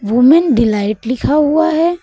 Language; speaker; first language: Hindi; native; Hindi